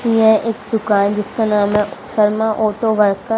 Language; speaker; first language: Hindi; native; Hindi